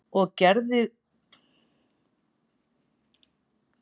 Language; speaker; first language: Icelandic; native; Icelandic